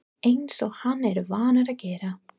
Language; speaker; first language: Icelandic; non-native, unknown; English